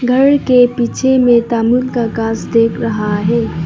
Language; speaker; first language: Hindi; non-native, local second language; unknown